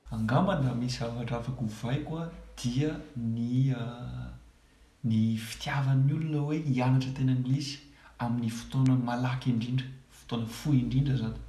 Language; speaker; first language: Malagasy; non-native, fluent; English